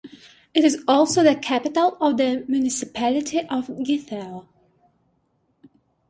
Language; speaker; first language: English; non-native, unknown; Russian